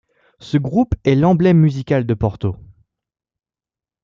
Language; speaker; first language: French; native; French